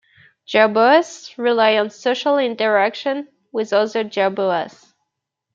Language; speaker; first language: English; native; English